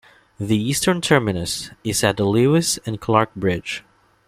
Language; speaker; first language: English; non-native, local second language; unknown